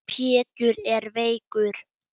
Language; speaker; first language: Icelandic; non-native, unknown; German